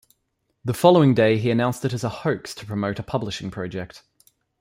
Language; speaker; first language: English; native; English